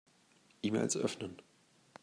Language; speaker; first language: German; native; German